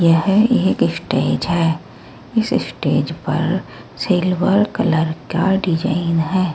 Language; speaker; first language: Hindi; native; Hindi